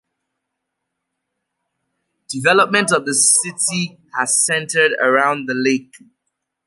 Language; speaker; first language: English; native; English